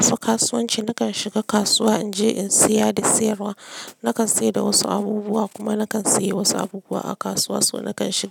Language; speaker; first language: Hausa; non-native, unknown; Yoruba